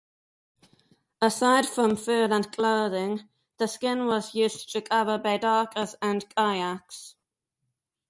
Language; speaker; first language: English; native; English